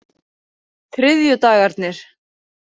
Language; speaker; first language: Icelandic; native; Icelandic